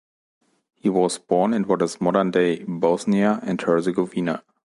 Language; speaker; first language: English; non-native, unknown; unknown